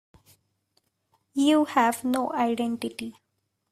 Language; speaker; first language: English; non-native, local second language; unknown